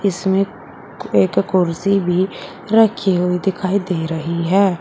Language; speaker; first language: Hindi; native; Hindi